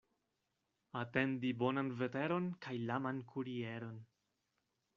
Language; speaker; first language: Esperanto; non-native, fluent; Spanish